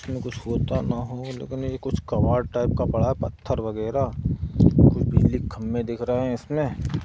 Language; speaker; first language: Hindi; native; Hindi